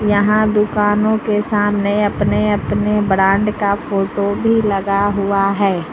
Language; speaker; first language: Hindi; native; Hindi